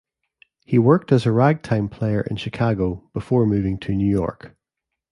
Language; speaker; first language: English; native; English